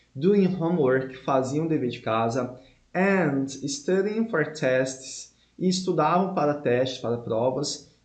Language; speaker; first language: English; non-native, fluent; Portuguese